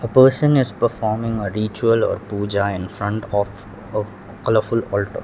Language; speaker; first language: English; non-native, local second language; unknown